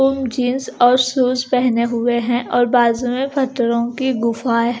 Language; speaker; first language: Hindi; non-native, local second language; Punjabi